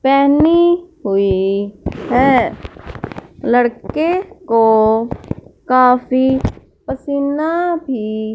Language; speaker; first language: Hindi; non-native, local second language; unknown